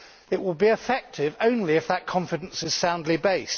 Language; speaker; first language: English; native; English